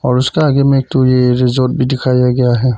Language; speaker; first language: Hindi; early bilingual, other home language; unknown